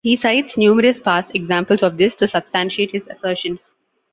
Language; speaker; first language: English; non-native, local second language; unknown